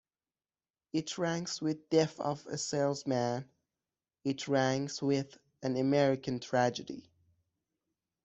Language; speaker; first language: English; non-native, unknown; Persian